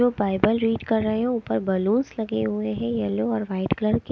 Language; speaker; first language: Hindi; native; Hindi